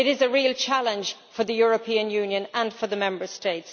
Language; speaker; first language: English; native; English